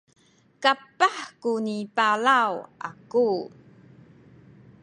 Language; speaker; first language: Sakizaya; non-native, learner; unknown